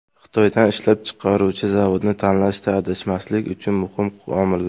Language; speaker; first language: Uzbek; native; Uzbek